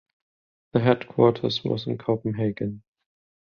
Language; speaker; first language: English; non-native, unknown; German